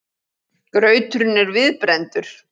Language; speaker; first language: Icelandic; native; Icelandic